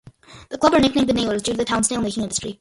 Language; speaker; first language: English; early bilingual, other home language; Malayalam